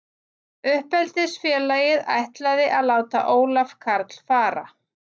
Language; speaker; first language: Icelandic; native; Icelandic